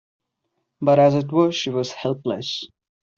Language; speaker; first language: English; non-native, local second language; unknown